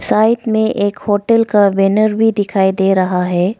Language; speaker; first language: Hindi; non-native, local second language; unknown